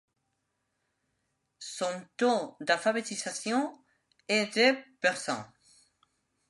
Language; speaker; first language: French; non-native, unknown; Spanish